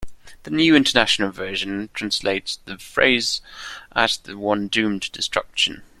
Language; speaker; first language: English; non-native, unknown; German